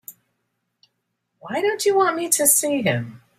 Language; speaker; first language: English; native; English